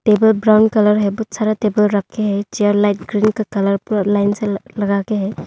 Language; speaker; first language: Hindi; non-native, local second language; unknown